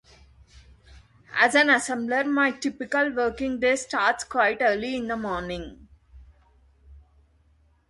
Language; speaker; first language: English; non-native, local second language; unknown